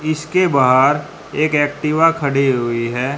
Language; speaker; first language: Hindi; native; Hindi